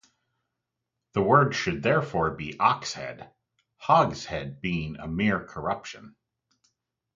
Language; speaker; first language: English; native; English